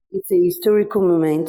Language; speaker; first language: English; non-native, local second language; Yoruba